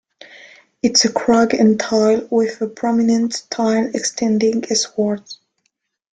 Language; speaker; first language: English; non-native, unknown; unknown